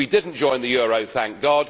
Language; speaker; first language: English; native; English